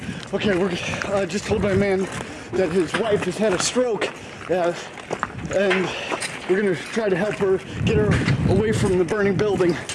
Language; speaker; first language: English; native; English